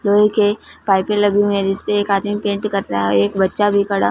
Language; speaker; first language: Hindi; non-native, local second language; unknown